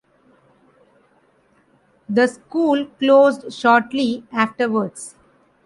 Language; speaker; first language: English; non-native, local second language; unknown